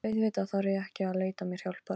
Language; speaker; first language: Icelandic; non-native, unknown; Polish